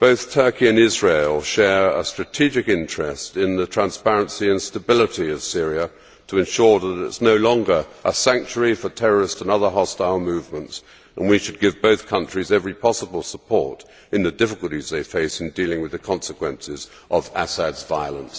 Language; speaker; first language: English; native; English